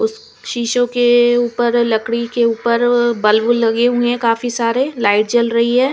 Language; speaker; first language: Hindi; non-native, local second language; Punjabi